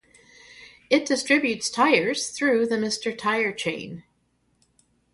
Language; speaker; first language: English; native; English